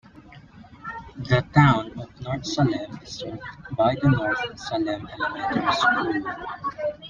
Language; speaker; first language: English; non-native, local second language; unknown